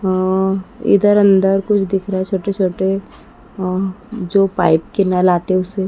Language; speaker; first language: Hindi; native; Hindi